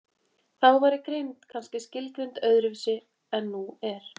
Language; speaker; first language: Icelandic; native; Icelandic